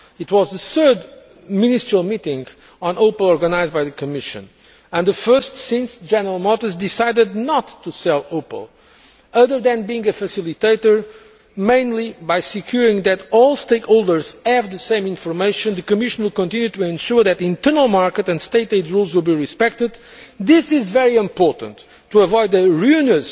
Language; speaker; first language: English; non-native, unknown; Portuguese